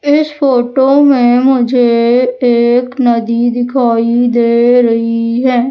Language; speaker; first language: Hindi; native; Hindi